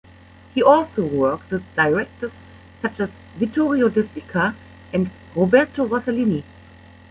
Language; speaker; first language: English; non-native, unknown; German